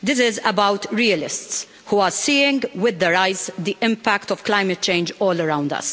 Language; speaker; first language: English; non-native, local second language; Maltese